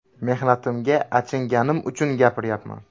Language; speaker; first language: Uzbek; native; Uzbek